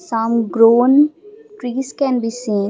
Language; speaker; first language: English; non-native, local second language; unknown